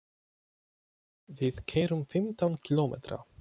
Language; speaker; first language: Icelandic; non-native, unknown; Polish